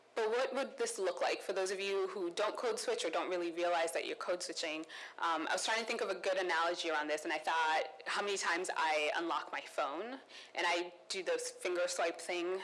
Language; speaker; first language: English; non-native, local second language; Kikuyu